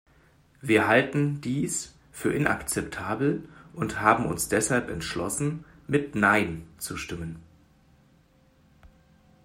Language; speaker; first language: German; native; German